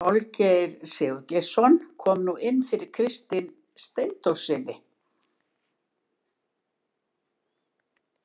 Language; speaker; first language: Icelandic; native; Icelandic